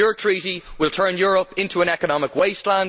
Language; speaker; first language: English; native; English